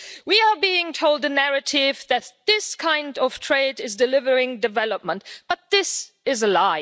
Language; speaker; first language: English; non-native, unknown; Luxembourgish